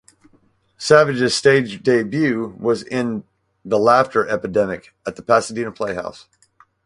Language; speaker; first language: English; native; English